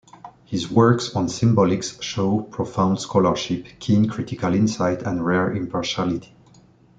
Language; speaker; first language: English; non-native, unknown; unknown